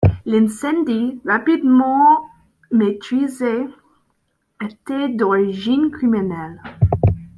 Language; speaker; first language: French; non-native, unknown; English